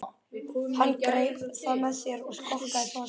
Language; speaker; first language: Icelandic; native; Icelandic